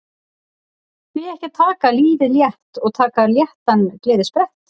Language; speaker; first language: Icelandic; native; Icelandic